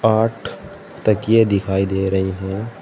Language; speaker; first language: Hindi; native; Hindi